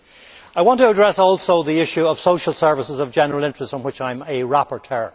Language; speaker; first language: English; native; English